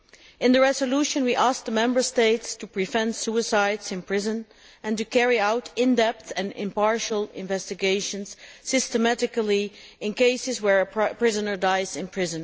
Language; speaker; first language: English; non-native, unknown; Dutch